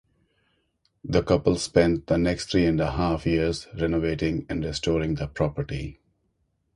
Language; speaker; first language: English; non-native, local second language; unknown